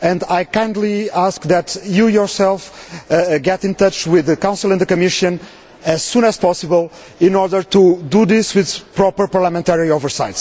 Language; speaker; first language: English; non-native, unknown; Portuguese